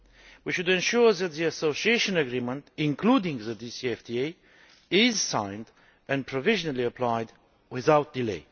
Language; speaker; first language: English; non-native, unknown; Romanian